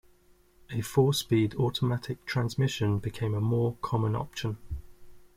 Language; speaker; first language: English; native; English